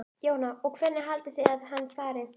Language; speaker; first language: Icelandic; native; Icelandic